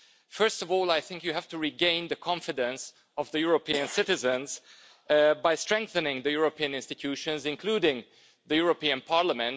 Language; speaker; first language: English; non-native, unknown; Hungarian